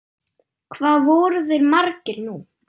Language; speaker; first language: Icelandic; non-native, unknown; German